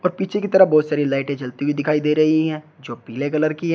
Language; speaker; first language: Hindi; native; Hindi